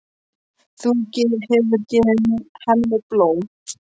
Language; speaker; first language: Icelandic; non-native, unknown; Polish